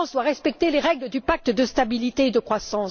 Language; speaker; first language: French; native; French